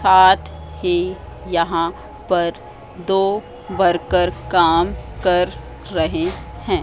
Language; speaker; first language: Hindi; native; Hindi